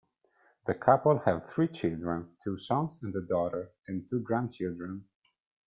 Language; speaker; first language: English; non-native, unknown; Italian